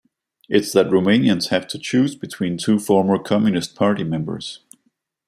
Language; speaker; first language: English; non-native, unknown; Danish